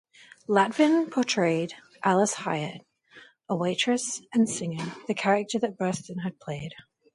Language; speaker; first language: English; native; English